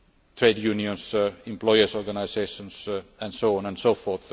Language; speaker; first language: English; non-native, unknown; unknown